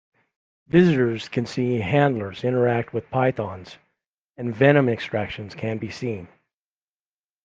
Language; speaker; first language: English; native; English